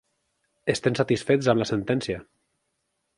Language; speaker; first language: Catalan; native; Catalan